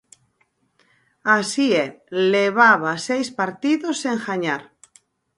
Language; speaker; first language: Galician; native; Galician